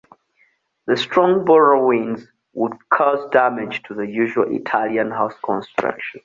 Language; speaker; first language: English; non-native, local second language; Ganda